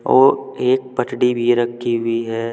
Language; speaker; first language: Hindi; native; Hindi